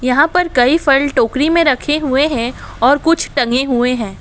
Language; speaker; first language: Hindi; non-native, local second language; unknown